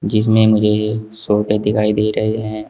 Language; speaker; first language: Hindi; native; Hindi